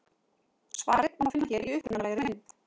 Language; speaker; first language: Icelandic; native; Icelandic